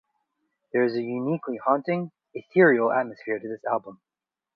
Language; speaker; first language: English; native; English